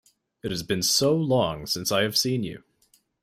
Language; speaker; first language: English; native; English